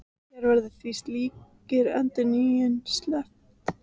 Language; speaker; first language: Icelandic; native; Icelandic